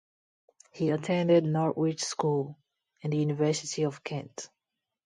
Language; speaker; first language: English; non-native, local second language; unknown